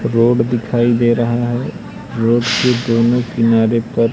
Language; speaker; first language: Hindi; native; Hindi